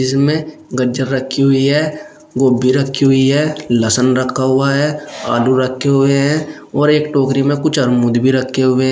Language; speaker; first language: Hindi; native; Hindi